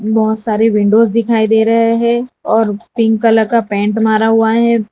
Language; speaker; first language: Hindi; non-native, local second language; Gujarati